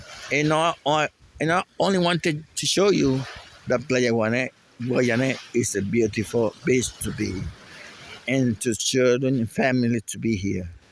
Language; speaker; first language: English; non-native, learner; Spanish